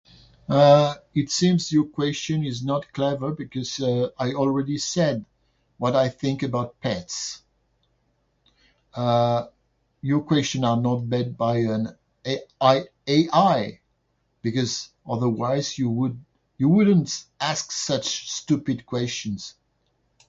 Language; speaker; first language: English; non-native, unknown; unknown